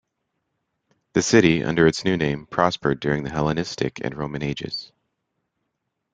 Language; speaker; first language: English; native; English